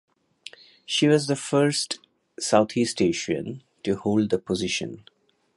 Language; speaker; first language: English; non-native, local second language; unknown